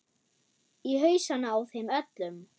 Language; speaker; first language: Icelandic; non-native, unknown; German